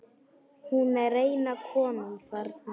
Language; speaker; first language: Icelandic; non-native, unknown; Polish